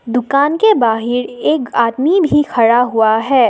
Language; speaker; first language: Hindi; non-native, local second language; Assamese